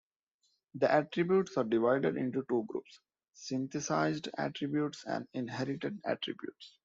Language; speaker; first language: English; non-native, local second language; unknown